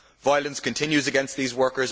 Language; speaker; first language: English; native; English